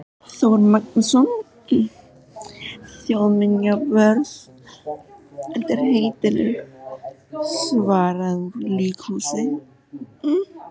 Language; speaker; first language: Icelandic; native; Icelandic